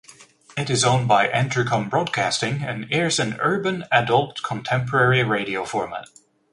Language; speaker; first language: English; native; English